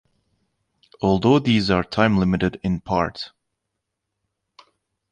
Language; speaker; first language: English; native; English